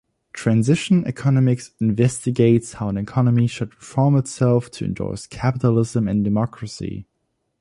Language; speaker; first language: English; non-native, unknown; German